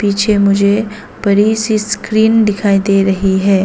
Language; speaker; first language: Hindi; non-native, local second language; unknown